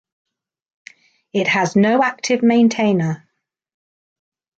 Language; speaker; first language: English; native; English